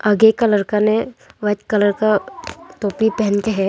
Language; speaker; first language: Hindi; non-native, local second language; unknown